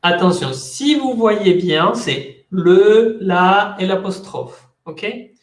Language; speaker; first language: French; non-native, fluent; Spanish